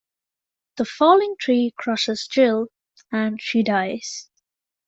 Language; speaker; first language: English; native; English